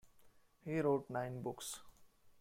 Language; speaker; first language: English; non-native, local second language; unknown